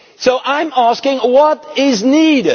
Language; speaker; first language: English; non-native, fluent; Dutch